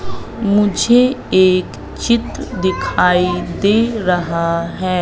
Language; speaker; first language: Hindi; native; Hindi